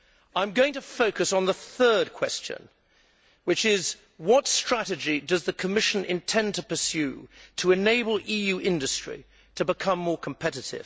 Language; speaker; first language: English; native; English